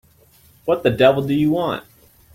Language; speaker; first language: English; native; English